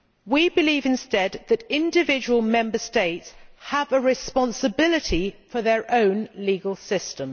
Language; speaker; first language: English; native; English